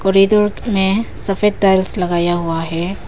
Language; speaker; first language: Hindi; non-native, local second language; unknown